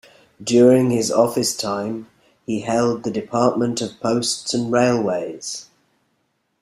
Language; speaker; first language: English; native; English